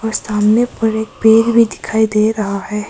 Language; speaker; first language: Hindi; early bilingual, other home language; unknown